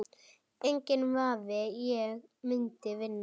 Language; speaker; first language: Icelandic; native; Icelandic